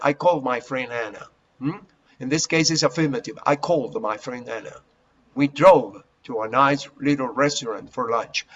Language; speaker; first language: English; non-native, fluent; Spanish